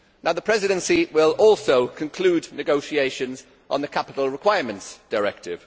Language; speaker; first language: English; native; English